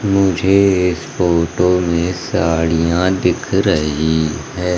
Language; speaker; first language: Hindi; native; Hindi